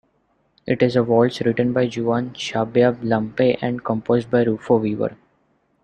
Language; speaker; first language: English; non-native, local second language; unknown